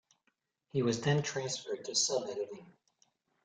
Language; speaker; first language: English; native; English